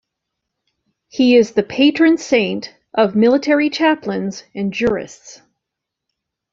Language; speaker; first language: English; native; English